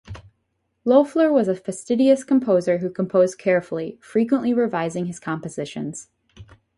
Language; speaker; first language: English; native; English